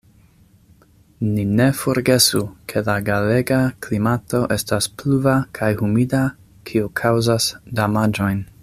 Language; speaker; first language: Esperanto; non-native, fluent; English